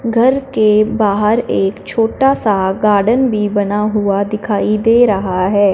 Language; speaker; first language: Hindi; non-native, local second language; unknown